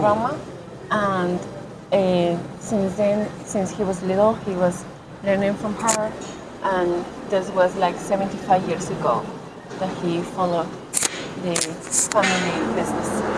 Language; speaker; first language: English; non-native, fluent; Spanish